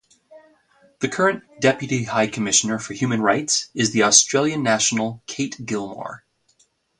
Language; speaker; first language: English; native; English